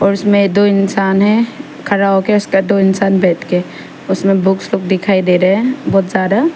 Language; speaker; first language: Hindi; non-native, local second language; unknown